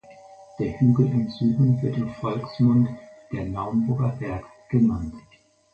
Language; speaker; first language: German; native; German